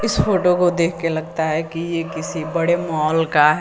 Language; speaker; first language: Hindi; native; Hindi